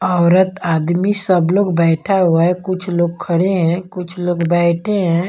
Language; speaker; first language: Hindi; non-native, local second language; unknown